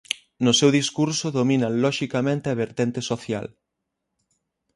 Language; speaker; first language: Galician; native; Galician